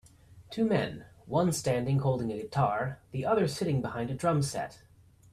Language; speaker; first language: English; native; English